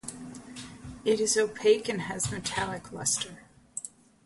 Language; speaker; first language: English; native; English